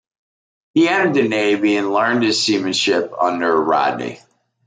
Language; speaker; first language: English; native; English